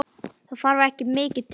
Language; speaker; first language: Icelandic; native; Icelandic